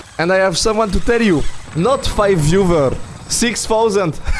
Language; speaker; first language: English; non-native, learner; French